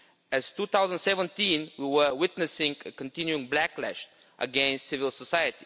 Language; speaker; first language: English; non-native, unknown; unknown